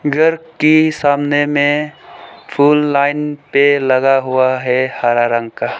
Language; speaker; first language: Hindi; non-native, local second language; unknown